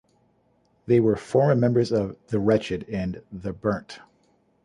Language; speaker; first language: English; native; English